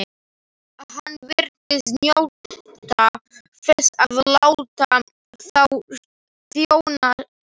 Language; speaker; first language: Icelandic; non-native, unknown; Slovak